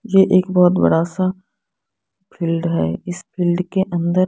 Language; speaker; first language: Hindi; non-native, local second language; Punjabi